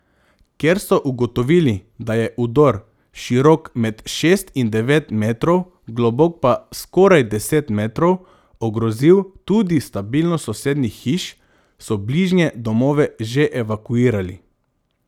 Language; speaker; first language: Slovenian; non-native, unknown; Macedonian